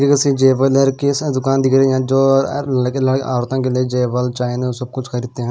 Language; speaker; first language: Hindi; non-native, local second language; Punjabi